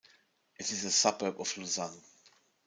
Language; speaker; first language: English; non-native, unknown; German